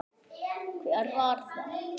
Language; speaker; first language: Icelandic; native; Icelandic